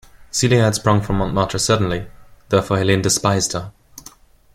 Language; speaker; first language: English; non-native, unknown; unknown